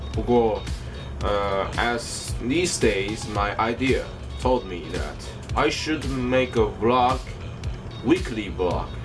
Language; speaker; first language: English; non-native, learner; Chinese